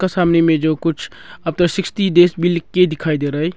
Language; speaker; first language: Hindi; non-native, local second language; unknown